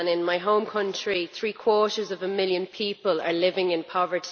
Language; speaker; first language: English; native; English